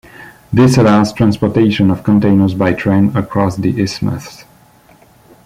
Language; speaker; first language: English; non-native, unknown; French